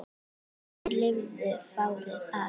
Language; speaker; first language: Icelandic; native; Icelandic